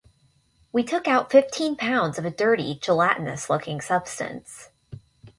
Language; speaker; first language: English; native; English